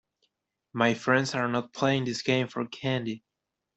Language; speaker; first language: English; non-native, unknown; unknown